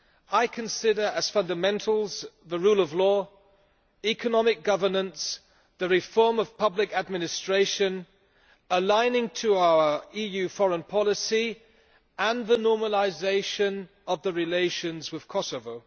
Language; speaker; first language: English; non-native, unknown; German